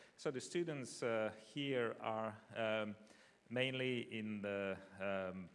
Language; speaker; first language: English; non-native, fluent; French